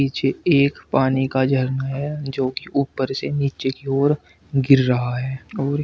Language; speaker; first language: Hindi; native; Hindi